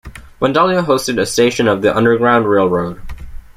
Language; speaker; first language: English; native; English